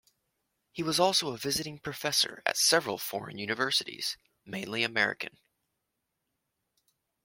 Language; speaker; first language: English; native; English